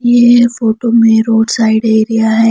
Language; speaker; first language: Hindi; non-native, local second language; Punjabi